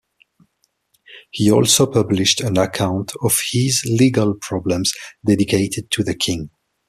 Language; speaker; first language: English; non-native, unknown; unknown